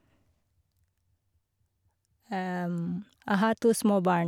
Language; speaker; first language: Norwegian; non-native, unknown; Filipino